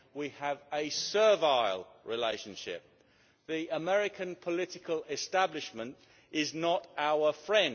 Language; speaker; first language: English; native; English